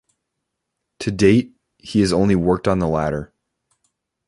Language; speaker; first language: English; native; English